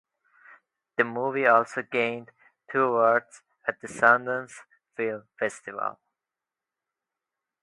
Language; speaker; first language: English; native; English